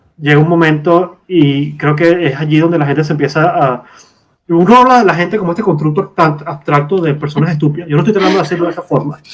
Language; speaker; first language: Spanish; native; Spanish